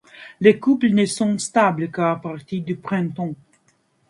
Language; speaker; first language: French; non-native, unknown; Latvian